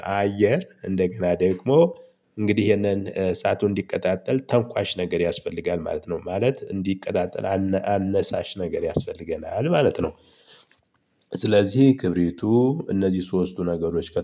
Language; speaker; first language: Amharic; native; Amharic